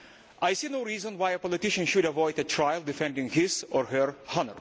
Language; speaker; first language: English; non-native, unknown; Lithuanian